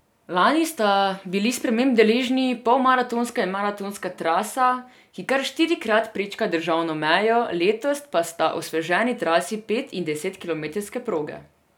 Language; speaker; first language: Slovenian; non-native, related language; Serbian